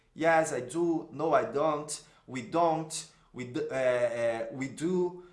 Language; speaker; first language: English; non-native, fluent; Portuguese